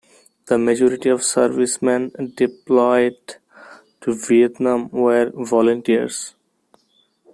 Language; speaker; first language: English; non-native, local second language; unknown